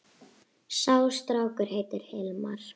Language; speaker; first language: Icelandic; native; Icelandic